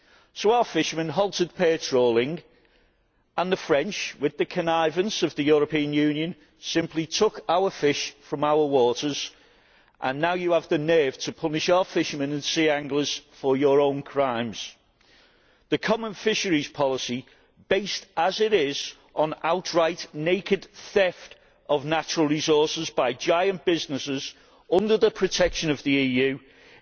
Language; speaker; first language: English; native; English